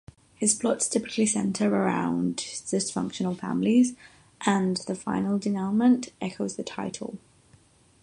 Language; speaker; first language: English; non-native, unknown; Catalan